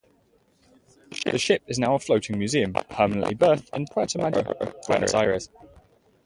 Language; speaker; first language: English; native; English